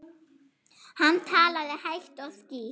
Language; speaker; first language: Icelandic; non-native, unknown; German